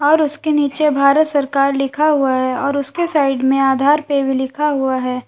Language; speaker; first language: Hindi; native; Hindi